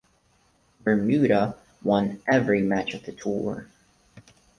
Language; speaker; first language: English; non-native, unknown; Portuguese